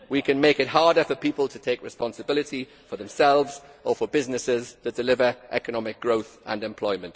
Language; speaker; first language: English; native; English